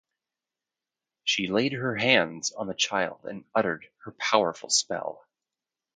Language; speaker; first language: English; native; English